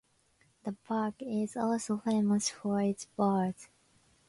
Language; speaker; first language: English; non-native, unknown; Japanese